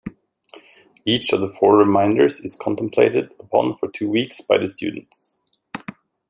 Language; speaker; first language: English; native; English